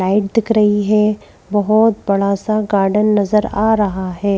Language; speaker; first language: Hindi; native; Hindi